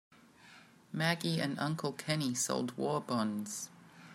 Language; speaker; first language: English; native; English